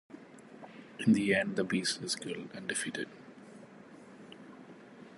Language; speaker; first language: English; non-native, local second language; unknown